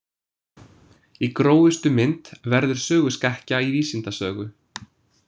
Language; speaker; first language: Icelandic; non-native, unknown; English